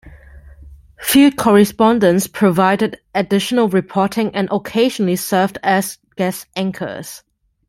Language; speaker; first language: English; non-native, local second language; Cantonese